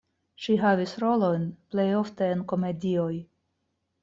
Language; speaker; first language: Esperanto; non-native, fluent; Russian